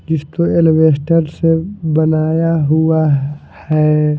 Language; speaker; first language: Hindi; non-native, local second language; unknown